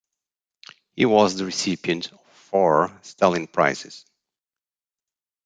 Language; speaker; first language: English; non-native, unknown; Portuguese